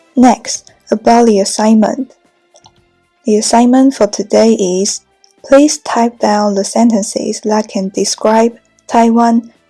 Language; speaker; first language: English; non-native, fluent; Chinese